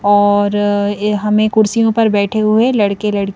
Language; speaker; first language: Hindi; native; Hindi